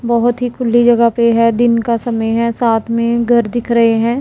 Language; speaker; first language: Hindi; non-native, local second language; Punjabi